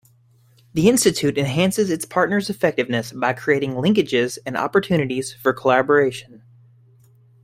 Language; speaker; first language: English; native; English